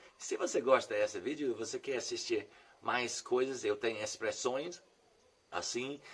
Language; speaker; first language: Portuguese; non-native, fluent; English